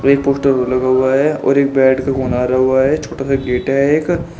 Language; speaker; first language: Hindi; native; Hindi